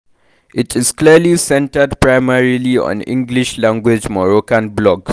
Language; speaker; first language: English; non-native, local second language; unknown